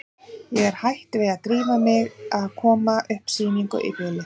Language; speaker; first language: Icelandic; native; Icelandic